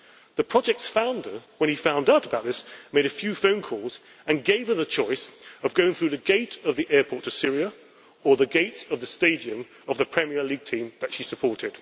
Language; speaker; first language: English; native; English